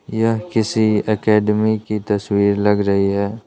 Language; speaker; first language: Hindi; non-native, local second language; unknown